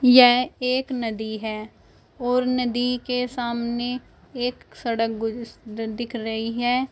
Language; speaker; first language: Hindi; native; Hindi